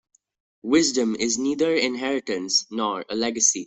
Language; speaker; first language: English; non-native, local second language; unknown